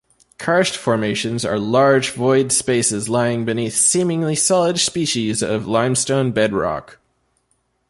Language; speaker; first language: English; native; English